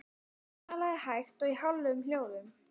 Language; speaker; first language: Icelandic; native; Icelandic